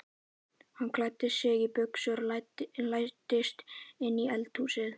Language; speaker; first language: Icelandic; native; Icelandic